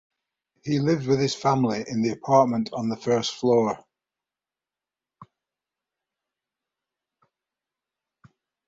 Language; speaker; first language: English; native; English